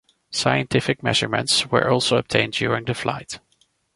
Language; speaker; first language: English; non-native, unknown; Dutch